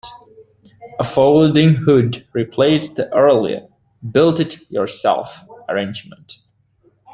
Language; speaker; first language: English; native; English